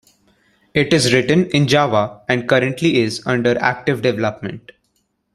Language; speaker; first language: English; non-native, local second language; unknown